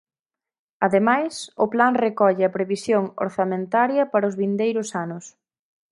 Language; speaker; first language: Galician; native; Galician